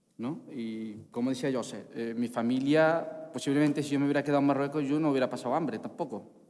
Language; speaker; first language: Spanish; non-native, fluent; Arabic